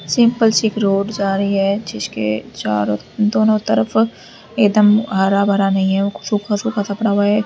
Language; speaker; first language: Hindi; native; Hindi